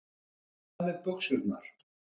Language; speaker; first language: Icelandic; native; Icelandic